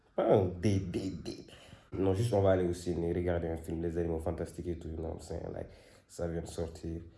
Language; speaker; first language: French; non-native, local second language; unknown